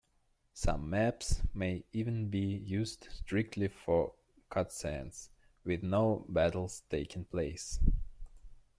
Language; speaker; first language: English; non-native, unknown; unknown